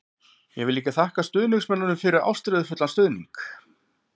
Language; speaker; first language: Icelandic; native; Icelandic